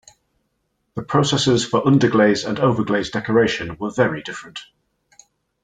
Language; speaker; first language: English; native; English